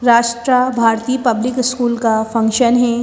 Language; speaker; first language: Hindi; native; Hindi